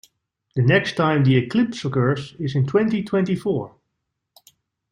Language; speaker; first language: English; native; English